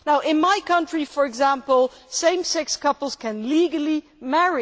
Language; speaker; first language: English; non-native, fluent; Dutch